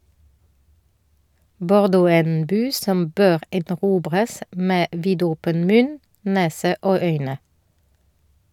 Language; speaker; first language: Norwegian; non-native, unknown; French